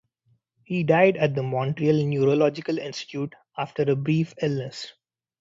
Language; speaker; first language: English; non-native, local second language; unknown